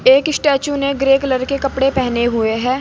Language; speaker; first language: Hindi; native; Hindi